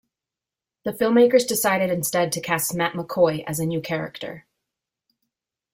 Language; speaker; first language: English; native; English